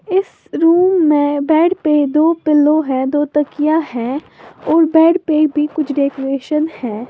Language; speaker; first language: Hindi; native; Hindi